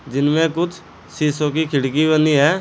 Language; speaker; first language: Hindi; native; Hindi